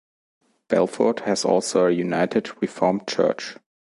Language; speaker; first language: English; non-native, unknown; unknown